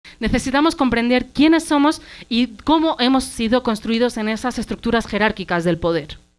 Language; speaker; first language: Spanish; early bilingual, other home language; Arabic